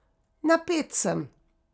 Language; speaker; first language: Slovenian; native; Slovenian